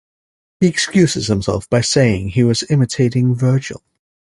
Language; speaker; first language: English; native; English